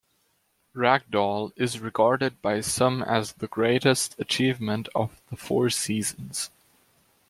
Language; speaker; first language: English; non-native, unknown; German